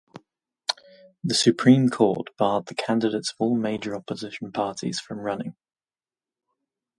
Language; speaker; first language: English; native; English